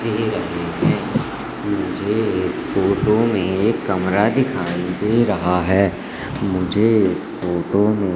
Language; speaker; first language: Hindi; native; Hindi